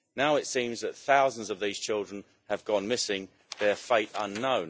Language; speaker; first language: English; native; English